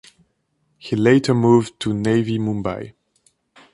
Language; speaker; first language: English; non-native, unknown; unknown